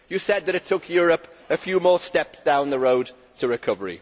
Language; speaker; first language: English; native; English